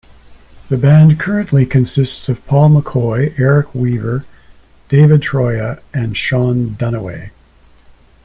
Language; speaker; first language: English; native; English